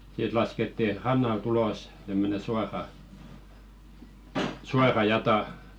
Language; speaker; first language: Finnish; native; Finnish